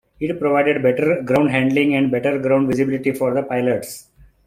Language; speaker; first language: English; non-native, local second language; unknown